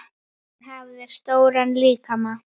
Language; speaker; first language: Icelandic; native; Icelandic